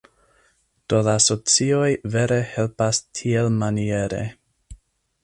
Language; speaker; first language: Esperanto; non-native, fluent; English